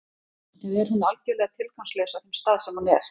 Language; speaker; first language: Icelandic; native; Icelandic